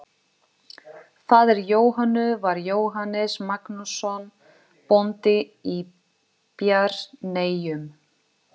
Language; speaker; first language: Icelandic; non-native, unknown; Portuguese